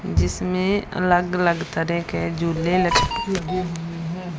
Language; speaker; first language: Hindi; non-native, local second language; Punjabi